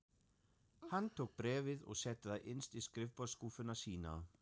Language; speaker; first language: Icelandic; non-native, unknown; German